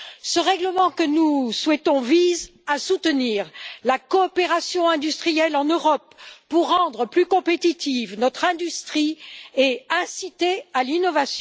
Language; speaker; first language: French; native; French